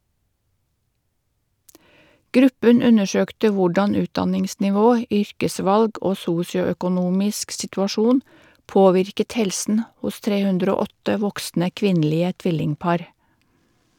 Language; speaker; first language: Norwegian; native; Norwegian